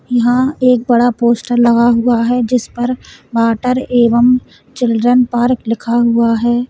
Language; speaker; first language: Hindi; native; Hindi